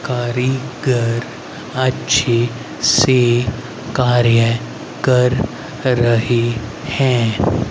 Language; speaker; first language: Hindi; native; Hindi